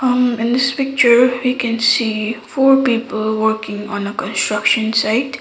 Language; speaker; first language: English; non-native, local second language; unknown